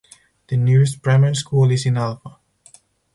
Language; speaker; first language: English; non-native, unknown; Spanish